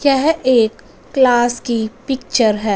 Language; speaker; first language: Hindi; non-native, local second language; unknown